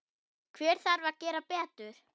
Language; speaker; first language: Icelandic; non-native, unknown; German